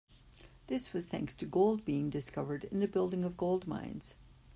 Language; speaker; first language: English; native; English